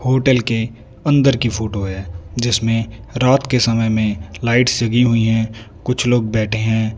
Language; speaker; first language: Hindi; non-native, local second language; Punjabi